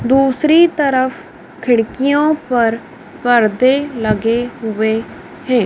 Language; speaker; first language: Hindi; native; Hindi